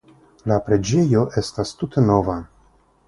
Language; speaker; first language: Esperanto; non-native, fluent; Russian